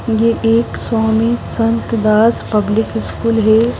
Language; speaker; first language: Hindi; non-native, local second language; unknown